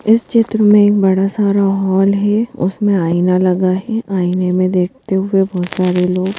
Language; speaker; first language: Hindi; native; Hindi